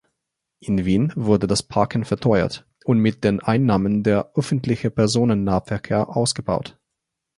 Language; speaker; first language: German; non-native, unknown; Slovenian